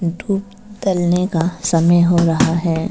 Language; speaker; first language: Hindi; non-native, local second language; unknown